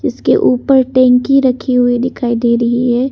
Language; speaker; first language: Hindi; non-native, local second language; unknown